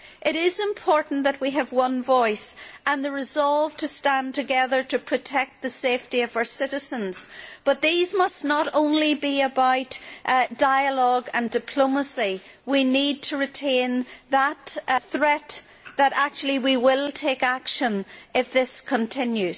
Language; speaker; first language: English; native; English